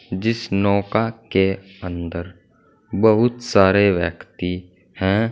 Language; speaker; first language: Hindi; native; Hindi